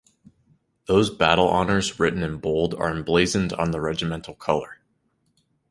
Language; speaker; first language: English; native; English